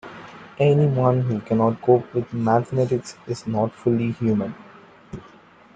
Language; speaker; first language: English; non-native, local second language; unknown